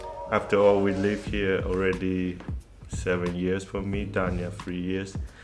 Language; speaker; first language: English; non-native, fluent; Chinese